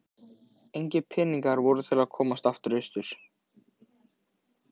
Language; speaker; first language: Icelandic; native; Icelandic